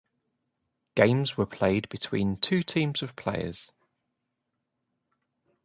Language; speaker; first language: English; native; English